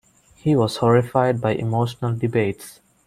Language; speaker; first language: English; non-native, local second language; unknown